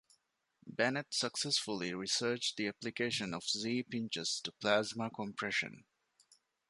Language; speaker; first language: English; non-native, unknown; Divehi